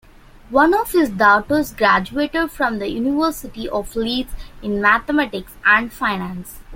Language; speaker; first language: English; non-native, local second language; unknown